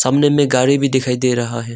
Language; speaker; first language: Hindi; non-native, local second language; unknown